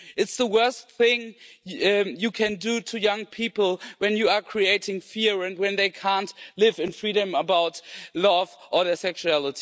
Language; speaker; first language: English; non-native, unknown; German